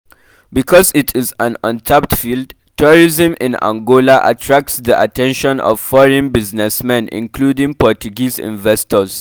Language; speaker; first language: English; non-native, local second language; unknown